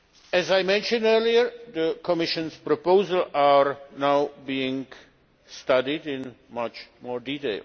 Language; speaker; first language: English; non-native, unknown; Czech